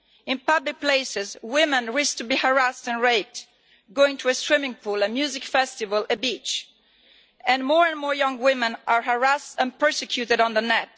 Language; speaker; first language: English; non-native, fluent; Italian